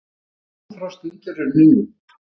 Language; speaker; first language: Icelandic; native; Icelandic